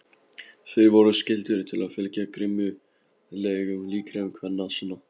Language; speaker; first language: Icelandic; non-native, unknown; Polish